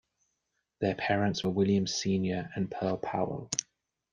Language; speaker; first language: English; native; English